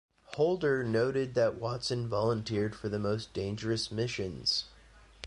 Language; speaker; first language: English; native; English